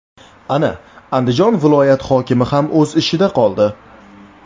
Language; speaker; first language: Uzbek; native; Uzbek